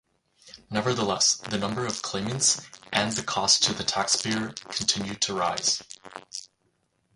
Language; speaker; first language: English; native; English